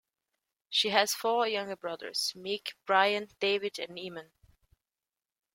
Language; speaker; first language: English; native; English